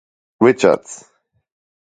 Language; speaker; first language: English; non-native, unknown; German